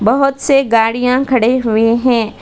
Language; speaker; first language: Hindi; non-native, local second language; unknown